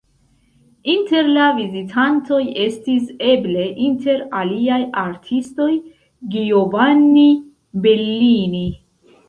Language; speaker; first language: Esperanto; non-native, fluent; Central Kurdish